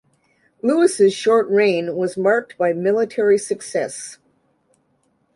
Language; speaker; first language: English; native; English